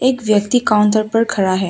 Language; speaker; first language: Hindi; non-native, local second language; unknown